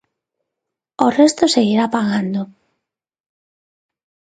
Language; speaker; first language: Galician; non-native, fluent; Spanish